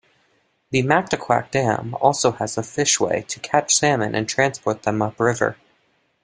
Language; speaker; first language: English; native; English